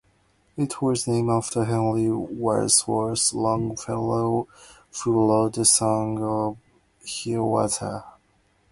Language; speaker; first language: English; non-native, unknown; Japanese